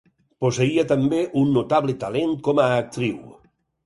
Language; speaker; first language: Catalan; native; Catalan